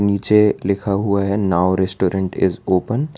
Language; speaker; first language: Hindi; non-native, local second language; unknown